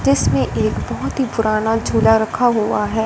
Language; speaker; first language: Hindi; non-native, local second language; Punjabi